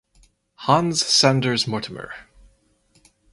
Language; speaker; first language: English; native; English